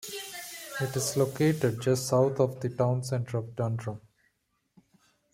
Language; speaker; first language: English; non-native, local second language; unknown